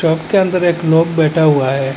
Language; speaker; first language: Hindi; non-native, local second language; Bangla